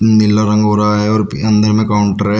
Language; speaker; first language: Hindi; native; Hindi